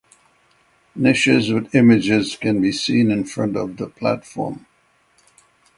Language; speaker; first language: English; native; English